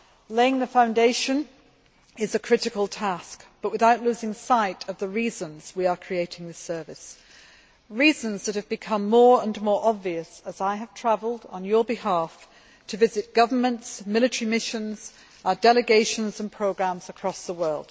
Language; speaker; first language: English; native; English